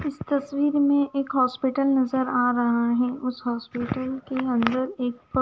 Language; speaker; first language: Hindi; non-native, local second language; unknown